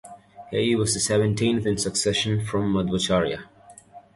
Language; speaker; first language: English; native; English